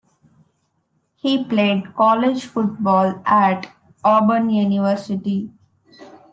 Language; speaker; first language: English; non-native, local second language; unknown